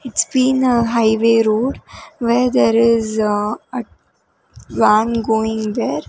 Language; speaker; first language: English; non-native, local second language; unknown